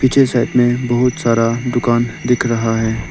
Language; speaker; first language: Hindi; non-native, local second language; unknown